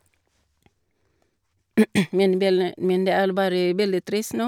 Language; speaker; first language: Norwegian; non-native, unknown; Cebuano